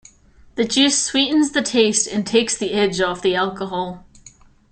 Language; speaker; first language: English; native; English